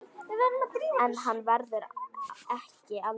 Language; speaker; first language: Icelandic; native; Icelandic